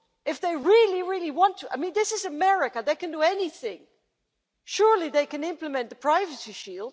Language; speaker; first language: English; non-native, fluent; Dutch